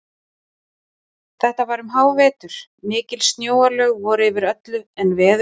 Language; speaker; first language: Icelandic; native; Icelandic